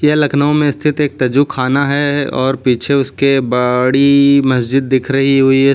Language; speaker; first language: Hindi; native; Hindi